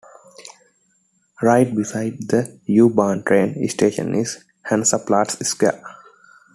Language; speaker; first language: English; non-native, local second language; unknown